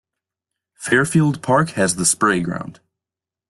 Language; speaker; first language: English; native; English